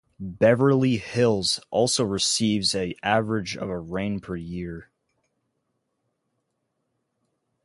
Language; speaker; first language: English; native; English